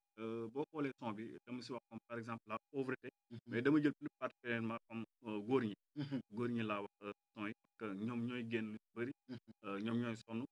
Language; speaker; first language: Wolof; non-native, local second language; Fula